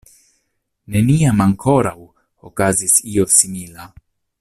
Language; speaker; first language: Esperanto; non-native, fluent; Italian